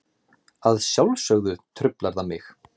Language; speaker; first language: Icelandic; native; Icelandic